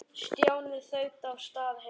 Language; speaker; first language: Icelandic; native; Icelandic